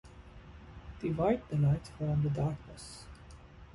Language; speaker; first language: English; non-native, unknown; Persian